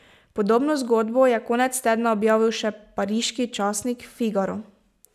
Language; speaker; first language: Slovenian; native; Slovenian